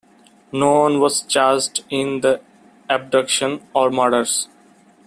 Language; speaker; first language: English; non-native, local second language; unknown